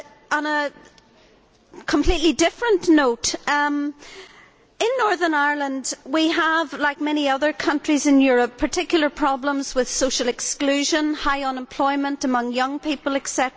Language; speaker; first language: English; native; English